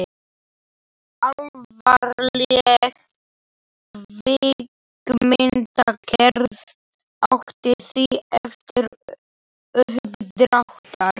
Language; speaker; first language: Icelandic; non-native, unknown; Slovak